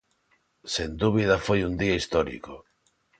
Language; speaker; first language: Galician; non-native, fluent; Spanish